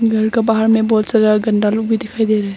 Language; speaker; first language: Hindi; non-native, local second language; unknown